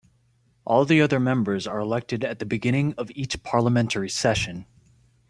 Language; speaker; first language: English; native; English